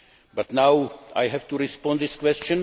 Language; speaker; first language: English; non-native, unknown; Czech